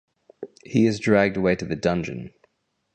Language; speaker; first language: English; native; English